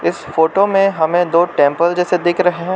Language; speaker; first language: Hindi; non-native, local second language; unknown